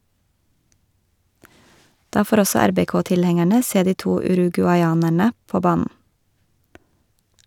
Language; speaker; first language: Norwegian; native; Norwegian